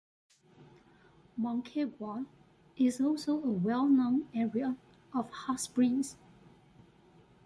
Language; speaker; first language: English; non-native, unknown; Chinese